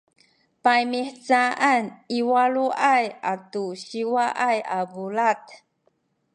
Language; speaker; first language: Sakizaya; non-native, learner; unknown